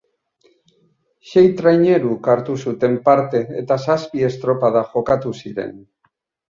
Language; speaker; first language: Basque; native; Basque